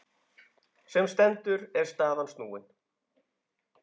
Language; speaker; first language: Icelandic; native; Icelandic